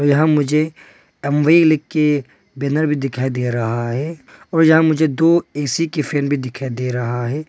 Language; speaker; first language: Hindi; non-native, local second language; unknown